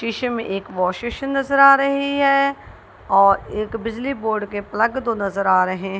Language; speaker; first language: Hindi; non-native, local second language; Punjabi